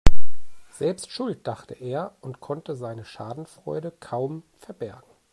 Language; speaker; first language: German; native; German